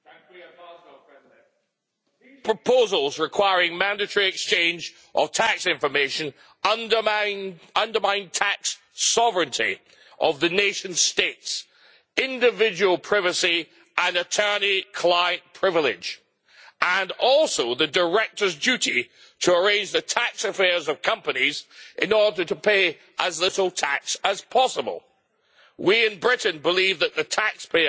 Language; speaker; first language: English; native; English